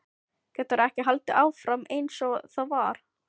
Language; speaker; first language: Icelandic; non-native, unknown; Filipino